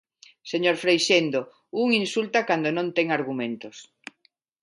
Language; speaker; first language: Galician; non-native, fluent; Spanish